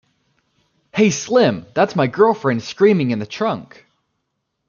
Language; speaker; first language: English; native; English